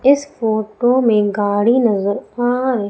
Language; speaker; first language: Hindi; native; Hindi